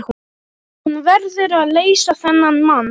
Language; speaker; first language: Icelandic; non-native, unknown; Polish